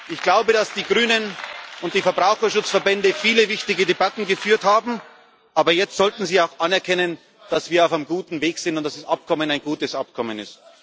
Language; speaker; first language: German; native; German